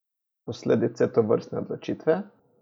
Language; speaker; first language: Slovenian; native; Slovenian